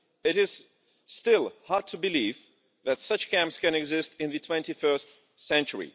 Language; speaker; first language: English; non-native, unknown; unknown